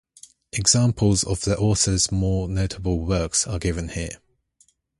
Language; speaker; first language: English; native; English